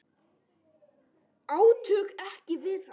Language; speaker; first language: Icelandic; non-native, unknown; Polish